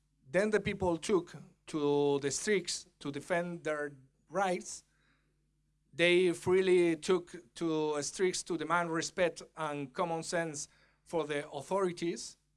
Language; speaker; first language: English; non-native, fluent; Spanish